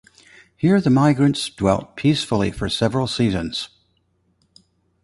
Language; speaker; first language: English; native; English